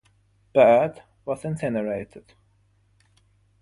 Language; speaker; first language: English; non-native, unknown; German